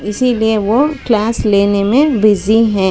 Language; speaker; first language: Hindi; non-native, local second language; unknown